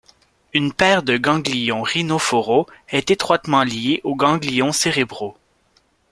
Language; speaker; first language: French; native; French